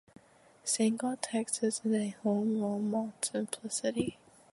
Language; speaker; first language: English; native; English